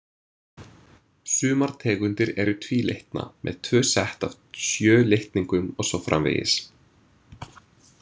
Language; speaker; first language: Icelandic; non-native, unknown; English